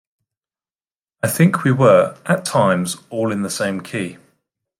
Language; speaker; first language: English; native; English